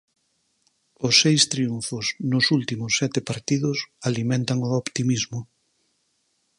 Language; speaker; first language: Galician; native; Galician